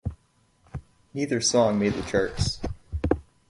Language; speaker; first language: English; native; English